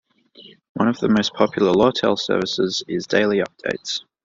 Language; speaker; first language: English; native; English